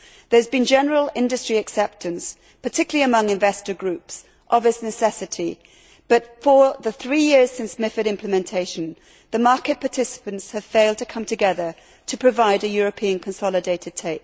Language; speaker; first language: English; native; English